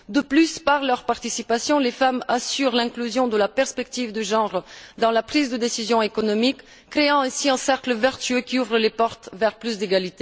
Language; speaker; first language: French; non-native, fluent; Bulgarian